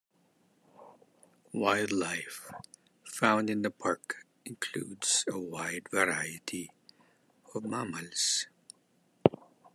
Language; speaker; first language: English; non-native, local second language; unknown